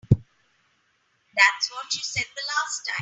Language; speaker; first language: English; non-native, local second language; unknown